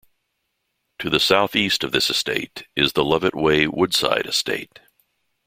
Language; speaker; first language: English; native; English